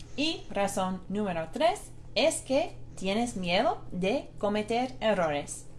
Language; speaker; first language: Spanish; non-native, fluent; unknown